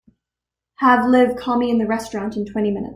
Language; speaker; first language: English; native; English